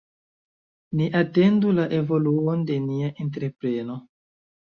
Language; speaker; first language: Esperanto; non-native, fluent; Chinese